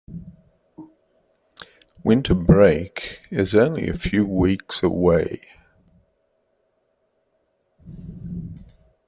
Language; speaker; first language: English; native; English